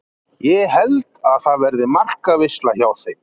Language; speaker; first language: Icelandic; native; Icelandic